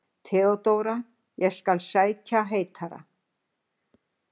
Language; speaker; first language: Icelandic; native; Icelandic